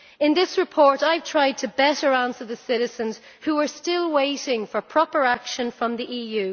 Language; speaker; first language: English; native; English